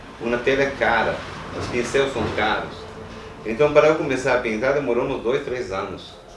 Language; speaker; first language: Portuguese; non-native, fluent; Spanish